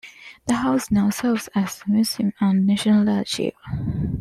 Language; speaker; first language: English; non-native, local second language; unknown